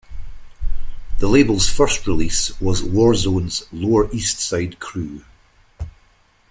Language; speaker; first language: English; native; English